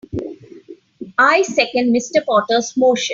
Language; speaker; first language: English; non-native, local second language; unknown